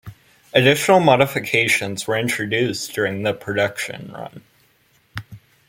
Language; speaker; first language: English; native; English